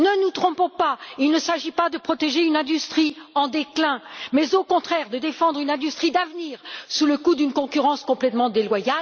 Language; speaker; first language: French; native; French